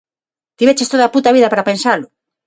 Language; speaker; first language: Galician; non-native, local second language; Spanish